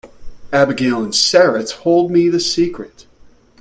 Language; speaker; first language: English; native; English